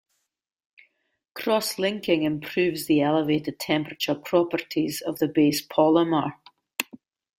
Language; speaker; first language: English; native; English